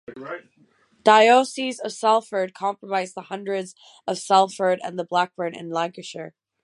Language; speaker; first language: English; non-native, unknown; Danish